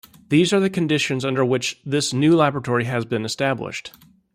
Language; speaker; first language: English; native; English